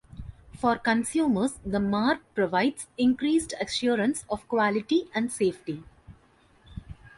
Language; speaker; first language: English; non-native, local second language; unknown